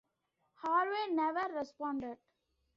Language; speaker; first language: English; non-native, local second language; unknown